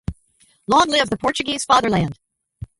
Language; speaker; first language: English; native; English